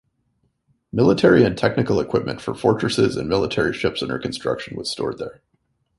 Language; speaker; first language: English; native; English